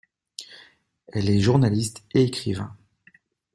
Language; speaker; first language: French; native; French